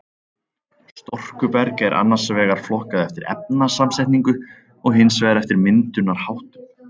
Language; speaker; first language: Icelandic; native; Icelandic